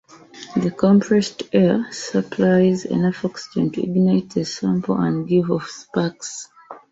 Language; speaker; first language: English; native; English